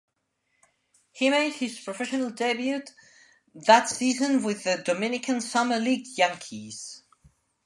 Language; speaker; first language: English; non-native, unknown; Spanish